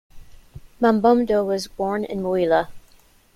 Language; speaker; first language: English; native; English